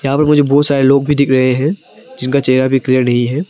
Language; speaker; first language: Hindi; non-native, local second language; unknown